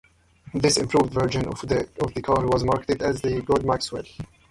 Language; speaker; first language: English; native; English